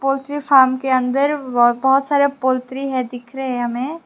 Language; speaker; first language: Hindi; non-native, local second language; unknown